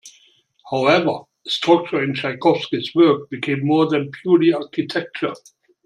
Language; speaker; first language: English; non-native, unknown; German